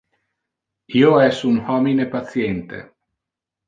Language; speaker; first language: Interlingua; non-native, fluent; Italian